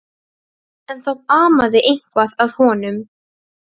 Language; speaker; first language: Icelandic; non-native, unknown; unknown